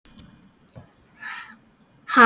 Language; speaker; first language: Icelandic; native; Icelandic